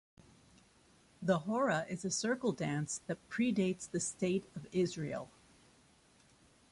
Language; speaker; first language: English; native; English